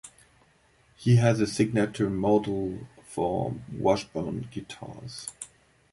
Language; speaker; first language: English; non-native, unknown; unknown